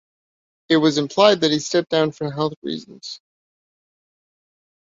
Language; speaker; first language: English; native; English